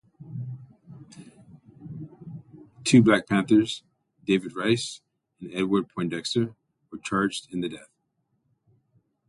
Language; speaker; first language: English; native; English